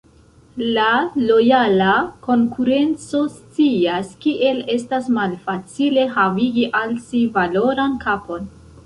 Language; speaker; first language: Esperanto; non-native, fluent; Central Kurdish